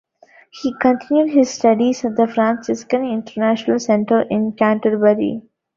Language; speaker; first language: English; non-native, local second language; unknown